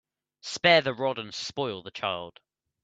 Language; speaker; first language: English; native; English